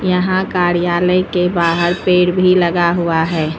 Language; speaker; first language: Hindi; native; Hindi